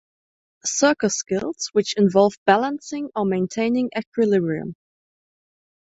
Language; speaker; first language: English; non-native, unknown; German